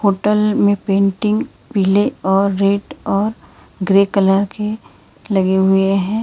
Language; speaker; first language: Hindi; non-native, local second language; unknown